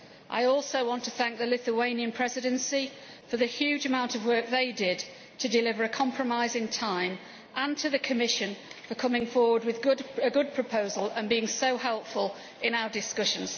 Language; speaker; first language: English; native; English